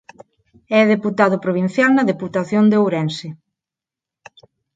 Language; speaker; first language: Galician; non-native, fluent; Spanish